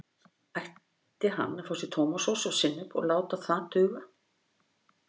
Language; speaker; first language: Icelandic; native; Icelandic